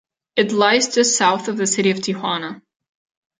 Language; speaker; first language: English; non-native, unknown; Catalan